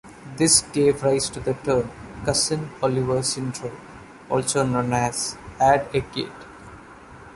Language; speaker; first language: English; non-native, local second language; Malayalam